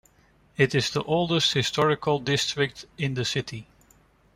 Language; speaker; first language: English; non-native, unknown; Dutch